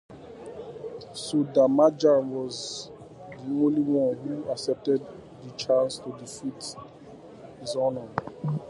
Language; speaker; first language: English; native; English